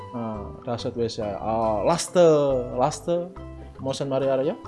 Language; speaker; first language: Korean; non-native, learner; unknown